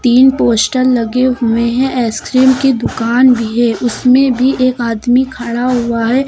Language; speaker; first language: Hindi; native; Hindi